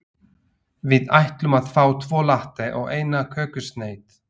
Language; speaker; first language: Icelandic; non-native, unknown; Slovak